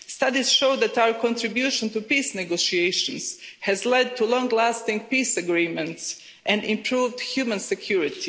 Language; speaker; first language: English; non-native, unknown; Croatian